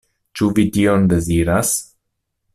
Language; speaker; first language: Esperanto; non-native, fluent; Italian